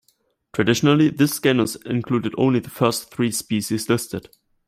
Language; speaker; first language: English; non-native, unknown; German